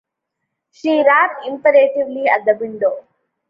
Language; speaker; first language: English; non-native, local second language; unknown